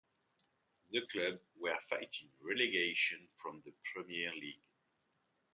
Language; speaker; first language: English; non-native, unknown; French